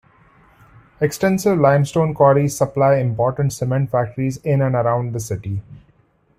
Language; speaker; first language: English; non-native, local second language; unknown